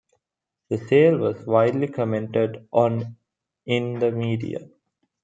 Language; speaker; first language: English; non-native, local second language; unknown